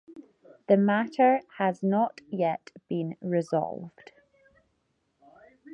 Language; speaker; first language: English; native; English